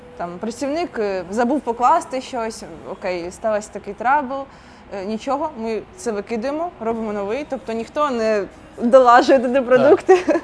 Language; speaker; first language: Ukrainian; non-native, local second language; Russian